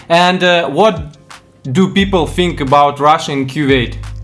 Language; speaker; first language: English; non-native, learner; Russian